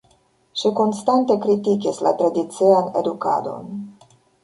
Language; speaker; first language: Esperanto; non-native, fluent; Russian